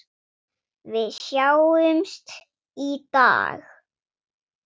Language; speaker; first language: Icelandic; non-native, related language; Swedish